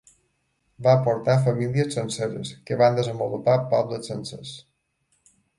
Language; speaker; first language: Catalan; native; Catalan